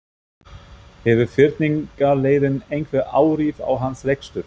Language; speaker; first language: Icelandic; non-native, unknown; German